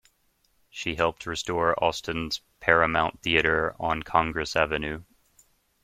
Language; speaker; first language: English; native; English